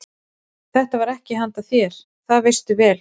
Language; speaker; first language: Icelandic; native; Icelandic